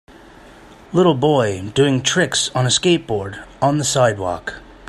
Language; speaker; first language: English; native; English